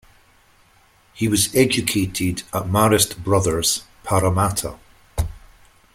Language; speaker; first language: English; native; English